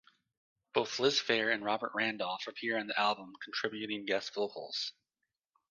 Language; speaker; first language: English; native; English